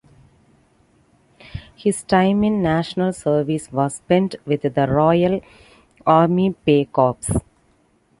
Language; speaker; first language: English; non-native, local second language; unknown